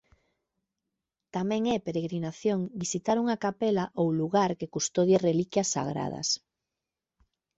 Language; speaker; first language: Galician; native; Galician